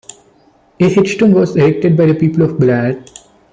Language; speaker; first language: English; non-native, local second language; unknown